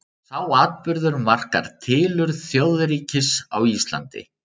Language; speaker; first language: Icelandic; native; Icelandic